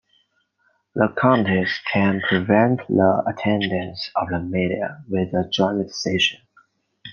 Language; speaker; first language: English; non-native, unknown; Chinese